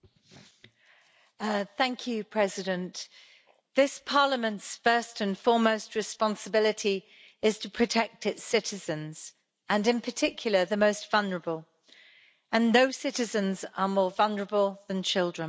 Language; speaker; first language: English; native; English